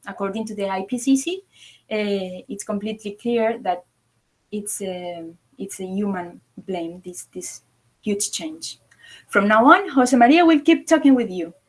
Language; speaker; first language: English; non-native, fluent; Spanish